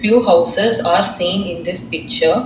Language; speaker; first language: English; non-native, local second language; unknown